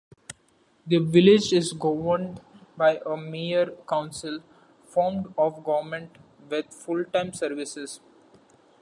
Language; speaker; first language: English; non-native, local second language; Marathi